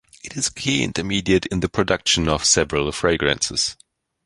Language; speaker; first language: English; non-native, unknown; German